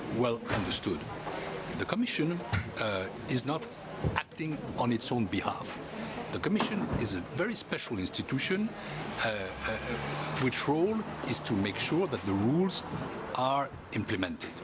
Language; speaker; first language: English; non-native, fluent; French